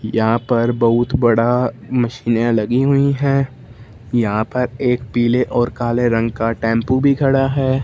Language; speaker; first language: Hindi; non-native, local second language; Punjabi